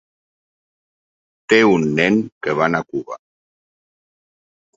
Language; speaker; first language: Catalan; non-native, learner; Spanish